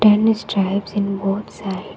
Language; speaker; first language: English; non-native, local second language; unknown